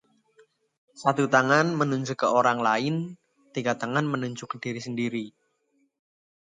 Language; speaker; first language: Indonesian; non-native, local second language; Javanese